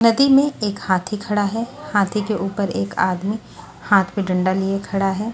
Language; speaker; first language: Hindi; non-native, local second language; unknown